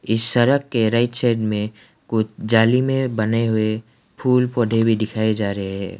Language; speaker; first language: Hindi; non-native, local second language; Assamese